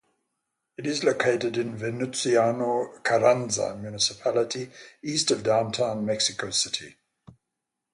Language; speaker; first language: English; native; English